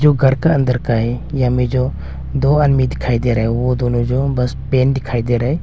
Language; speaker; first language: Hindi; non-native, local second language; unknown